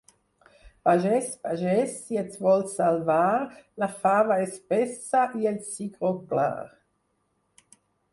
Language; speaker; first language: Catalan; non-native, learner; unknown